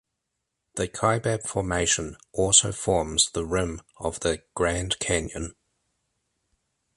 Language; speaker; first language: English; native; English